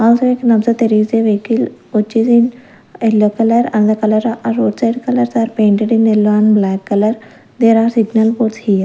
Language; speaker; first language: English; non-native, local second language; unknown